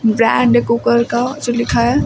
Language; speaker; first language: Hindi; native; Hindi